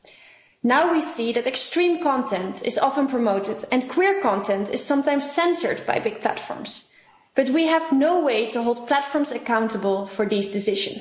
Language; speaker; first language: English; non-native, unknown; Dutch